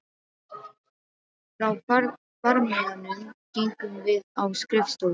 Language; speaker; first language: Icelandic; non-native, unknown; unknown